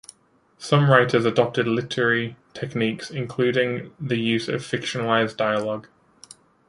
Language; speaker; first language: English; native; English